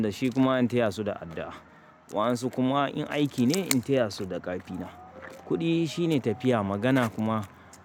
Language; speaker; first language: Hausa; native; Hausa